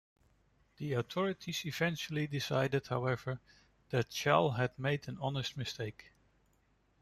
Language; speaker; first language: English; non-native, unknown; Dutch